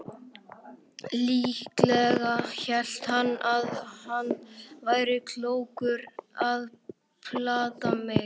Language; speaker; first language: Icelandic; native; Icelandic